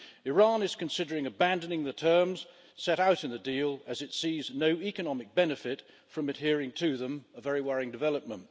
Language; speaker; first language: English; native; English